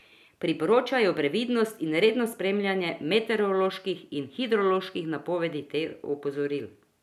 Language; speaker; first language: Slovenian; non-native, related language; Croatian